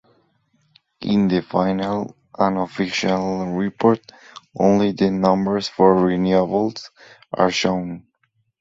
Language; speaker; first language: English; non-native, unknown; Spanish